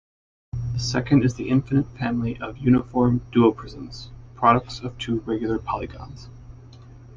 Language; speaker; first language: English; native; English